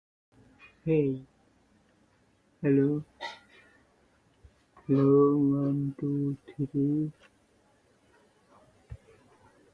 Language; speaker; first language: English; native; English